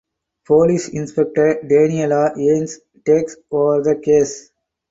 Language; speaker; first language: English; non-native, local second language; Tamil